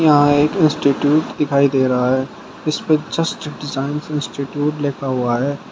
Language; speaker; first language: Hindi; native; Hindi